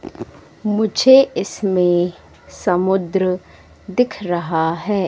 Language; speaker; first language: Hindi; native; Hindi